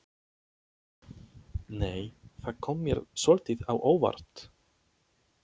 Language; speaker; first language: Icelandic; non-native, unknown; Polish